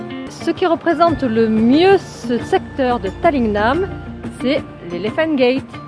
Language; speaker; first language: French; native; French